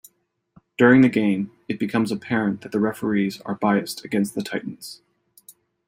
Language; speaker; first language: English; native; English